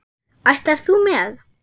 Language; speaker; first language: Icelandic; non-native, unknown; German